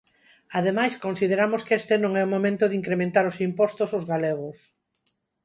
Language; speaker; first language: Galician; non-native, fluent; Spanish